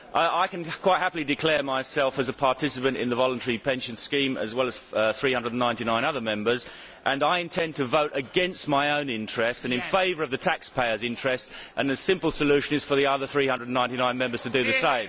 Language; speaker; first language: English; native; English